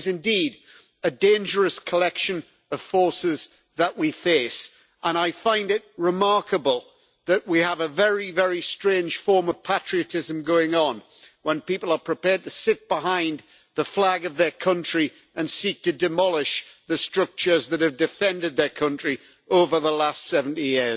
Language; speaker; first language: English; native; English